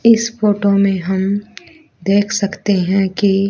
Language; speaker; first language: Hindi; native; Hindi